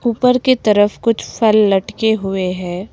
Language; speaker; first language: Hindi; non-native, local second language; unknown